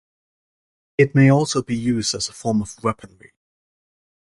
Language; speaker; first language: English; native; English